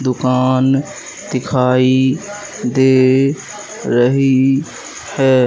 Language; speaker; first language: Hindi; native; Hindi